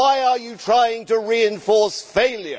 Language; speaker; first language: English; native; English